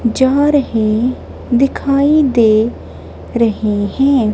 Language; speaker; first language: Hindi; non-native, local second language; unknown